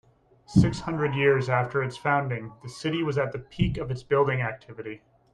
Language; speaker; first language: English; native; English